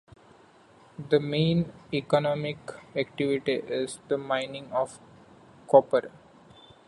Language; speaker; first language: English; non-native, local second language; Marathi